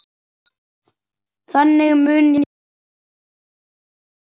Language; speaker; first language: Icelandic; native; Icelandic